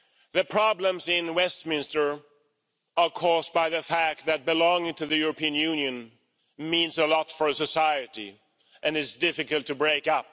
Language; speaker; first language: English; non-native, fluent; Swedish